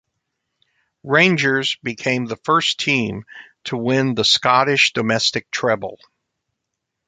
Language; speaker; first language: English; native; English